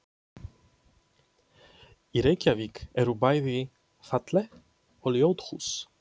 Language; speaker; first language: Icelandic; non-native, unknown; Polish